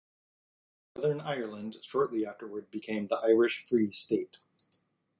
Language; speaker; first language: English; native; English